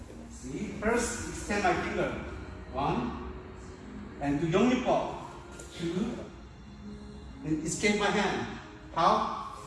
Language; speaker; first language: English; non-native, fluent; Korean